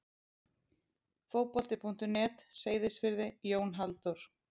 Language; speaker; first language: Icelandic; native; Icelandic